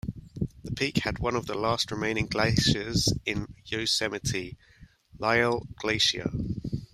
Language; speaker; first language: English; native; English